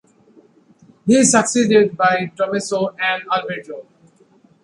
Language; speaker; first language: English; native; English